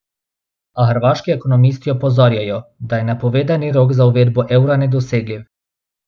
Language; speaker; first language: Slovenian; non-native, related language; Bosnian